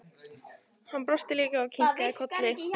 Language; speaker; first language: Icelandic; native; Icelandic